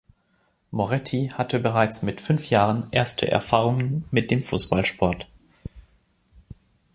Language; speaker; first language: German; non-native, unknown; French